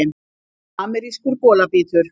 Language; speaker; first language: Icelandic; native; Icelandic